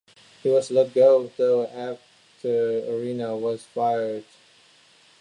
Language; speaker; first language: English; non-native, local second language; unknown